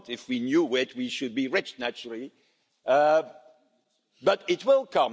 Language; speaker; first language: English; non-native, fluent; Dutch